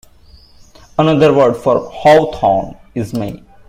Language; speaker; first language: English; non-native, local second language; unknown